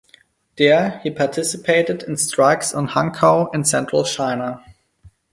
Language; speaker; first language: English; non-native, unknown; German